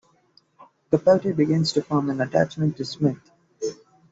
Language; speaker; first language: English; non-native, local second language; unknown